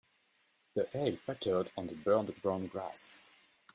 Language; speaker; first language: English; non-native, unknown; French